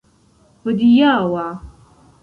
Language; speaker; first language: Esperanto; non-native, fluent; Central Kurdish